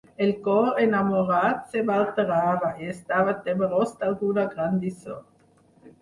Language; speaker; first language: Catalan; non-native, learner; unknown